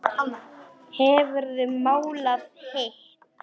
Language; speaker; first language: Icelandic; non-native, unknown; Polish